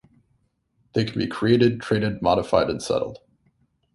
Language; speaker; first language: English; native; English